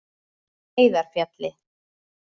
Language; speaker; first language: Icelandic; native; Icelandic